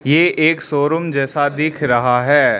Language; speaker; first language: Hindi; early bilingual, other home language; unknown